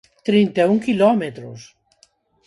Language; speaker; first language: Galician; non-native, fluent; Spanish